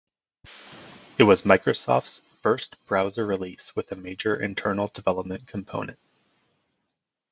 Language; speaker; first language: English; native; English